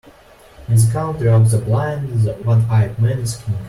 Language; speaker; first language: English; non-native, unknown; Russian